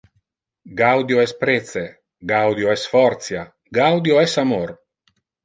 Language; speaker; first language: Interlingua; non-native, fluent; Italian